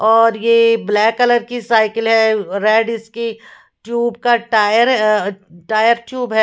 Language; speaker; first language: Hindi; non-native, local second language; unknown